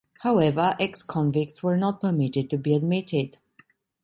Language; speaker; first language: English; non-native, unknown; Italian